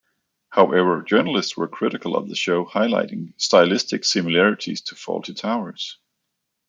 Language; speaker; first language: English; non-native, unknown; Danish